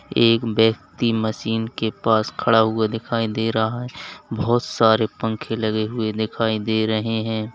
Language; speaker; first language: Hindi; native; Hindi